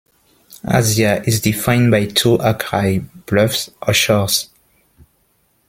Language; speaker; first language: English; non-native, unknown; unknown